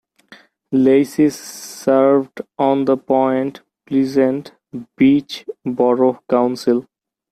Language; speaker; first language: English; non-native, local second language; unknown